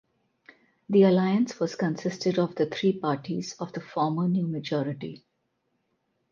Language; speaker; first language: English; non-native, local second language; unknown